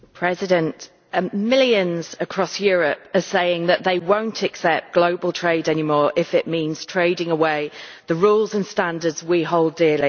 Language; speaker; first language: English; native; English